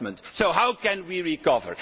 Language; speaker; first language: English; non-native, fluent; Dutch